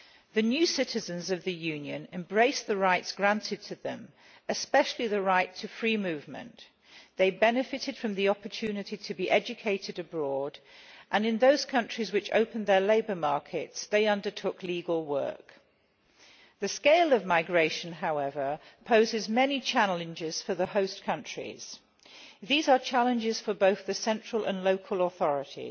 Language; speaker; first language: English; non-native, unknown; Polish